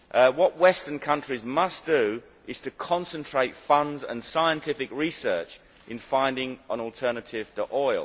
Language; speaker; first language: English; native; English